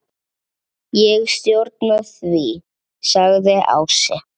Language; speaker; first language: Icelandic; native; Icelandic